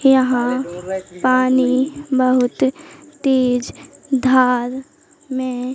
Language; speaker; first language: Hindi; native; Hindi